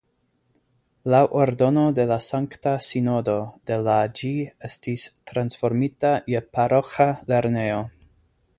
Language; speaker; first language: Esperanto; non-native, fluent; English